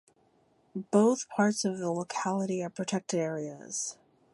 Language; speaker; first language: English; native; English